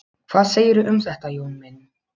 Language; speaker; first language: Icelandic; non-native, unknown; Polish